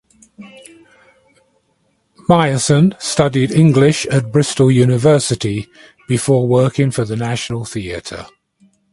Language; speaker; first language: English; native; English